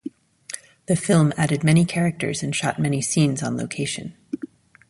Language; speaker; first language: English; native; English